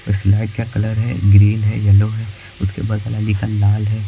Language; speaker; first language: Hindi; native; Hindi